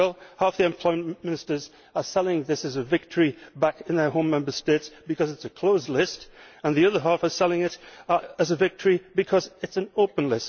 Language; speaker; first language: English; native; English